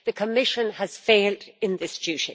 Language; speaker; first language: English; native; English